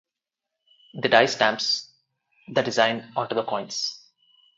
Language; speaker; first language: English; non-native, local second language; Telugu